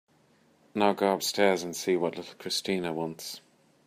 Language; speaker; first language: English; native; English